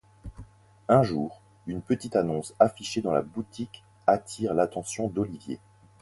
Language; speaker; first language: French; native; French